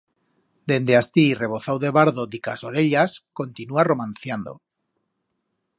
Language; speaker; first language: Aragonese; native; Aragonese